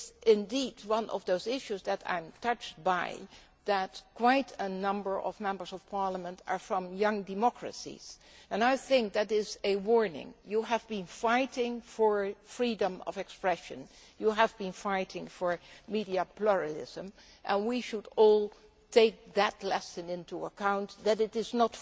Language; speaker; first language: English; non-native, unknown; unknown